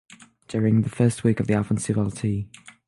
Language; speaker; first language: English; non-native, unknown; French